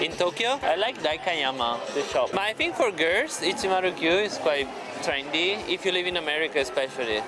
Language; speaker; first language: English; non-native, fluent; Italian